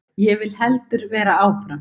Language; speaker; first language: Icelandic; native; Icelandic